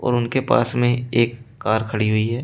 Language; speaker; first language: Hindi; native; Hindi